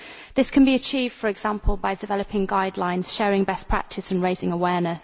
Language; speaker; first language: English; native; English